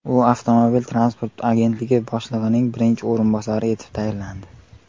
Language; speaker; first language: Uzbek; native; Uzbek